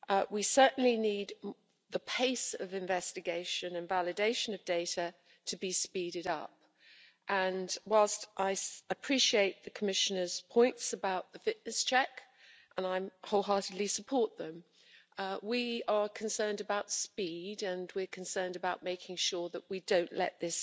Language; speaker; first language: English; native; English